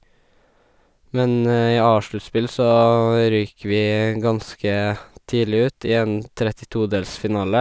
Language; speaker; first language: Norwegian; native; Norwegian